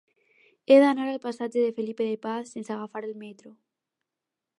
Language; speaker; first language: Catalan; non-native, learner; Spanish